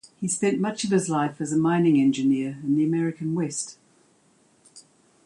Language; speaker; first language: English; native; English